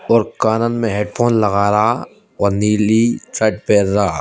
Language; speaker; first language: Hindi; native; Hindi